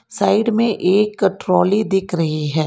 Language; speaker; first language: Hindi; non-native, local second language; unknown